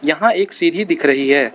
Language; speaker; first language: Hindi; non-native, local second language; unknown